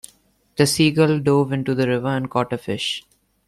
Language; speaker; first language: English; non-native, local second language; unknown